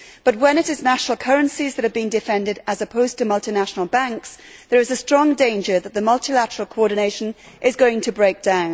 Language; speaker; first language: English; native; English